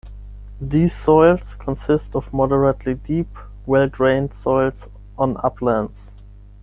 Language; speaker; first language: English; non-native, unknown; German